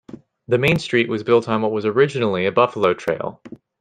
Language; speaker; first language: English; native; English